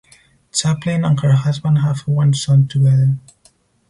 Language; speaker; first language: English; non-native, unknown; Spanish